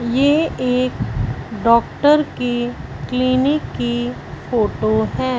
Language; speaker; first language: Hindi; non-native, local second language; Punjabi